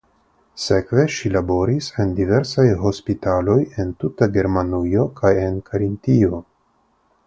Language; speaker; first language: Esperanto; non-native, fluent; Russian